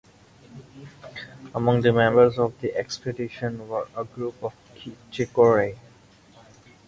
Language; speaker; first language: English; non-native, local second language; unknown